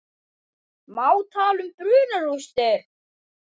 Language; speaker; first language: Icelandic; native; Icelandic